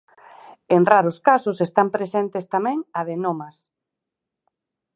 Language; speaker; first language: Galician; native; Galician